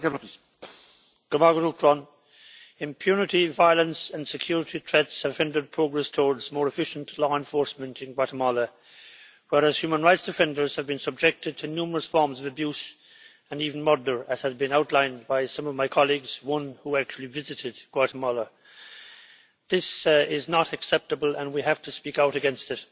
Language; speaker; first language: English; native; English